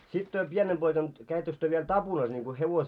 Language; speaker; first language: Finnish; early bilingual, heritage; Finnish